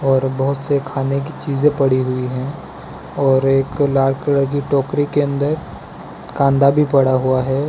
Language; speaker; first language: Hindi; non-native, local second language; Gujarati